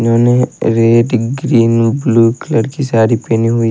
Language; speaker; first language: Hindi; native; Hindi